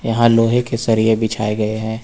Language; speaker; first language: Hindi; native; Hindi